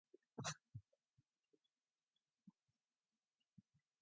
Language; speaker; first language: English; non-native, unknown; Mongolian